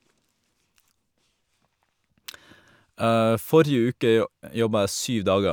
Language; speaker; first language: Norwegian; native; Norwegian